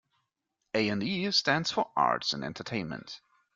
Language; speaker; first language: English; non-native, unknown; German